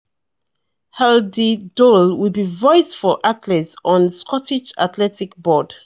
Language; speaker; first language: English; non-native, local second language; Yoruba